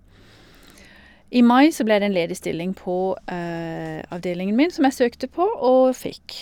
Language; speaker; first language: Norwegian; native; Norwegian